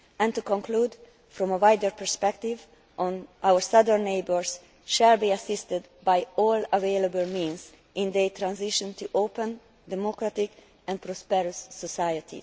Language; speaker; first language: English; non-native, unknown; Hungarian